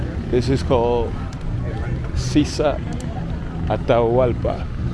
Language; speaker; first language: English; early bilingual, other home language; Spanish